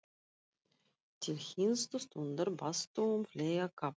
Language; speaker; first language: Icelandic; non-native, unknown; Russian